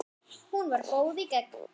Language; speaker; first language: Icelandic; non-native, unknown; German